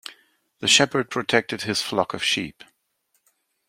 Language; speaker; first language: English; non-native, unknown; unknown